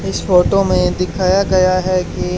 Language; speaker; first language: Hindi; native; Hindi